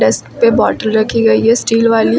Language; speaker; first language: Hindi; native; Hindi